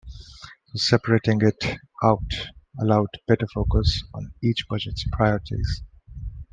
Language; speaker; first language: English; non-native, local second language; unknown